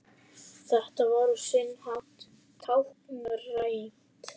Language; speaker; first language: Icelandic; native; Icelandic